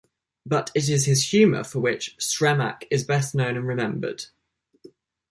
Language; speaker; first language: English; native; English